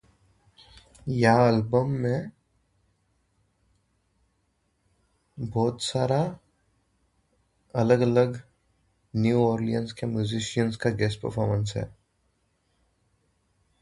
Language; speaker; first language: English; non-native, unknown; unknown